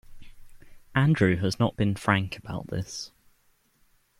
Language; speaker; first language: English; native; English